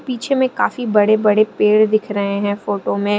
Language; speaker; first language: Hindi; non-native, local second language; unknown